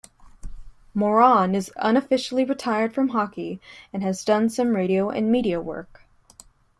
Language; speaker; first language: English; native; English